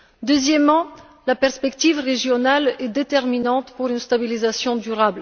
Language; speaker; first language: French; non-native, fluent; Bulgarian